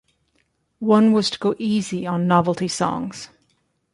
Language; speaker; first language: English; native; English